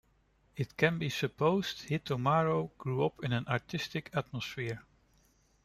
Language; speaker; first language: English; non-native, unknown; Dutch